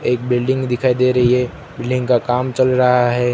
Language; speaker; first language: Hindi; non-native, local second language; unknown